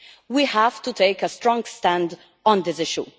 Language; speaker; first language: English; non-native, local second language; Maltese